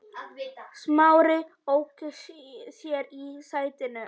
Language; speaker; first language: Icelandic; non-native, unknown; Polish